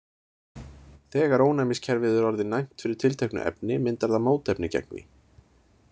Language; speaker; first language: Icelandic; native; Icelandic